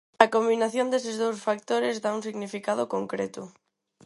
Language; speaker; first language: Galician; non-native, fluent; Spanish